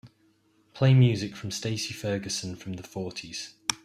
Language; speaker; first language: English; native; English